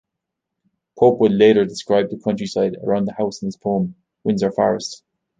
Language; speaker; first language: English; native; English